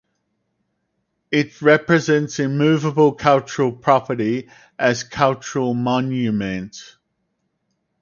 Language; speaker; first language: English; native; English